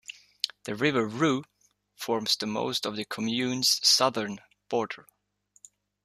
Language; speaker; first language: English; native; English